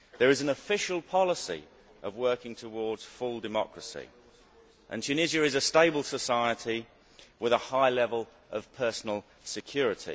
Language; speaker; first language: English; native; English